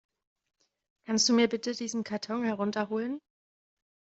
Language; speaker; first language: German; native; German